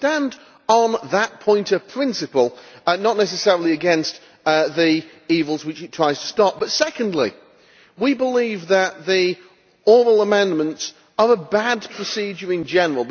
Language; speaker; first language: English; native; English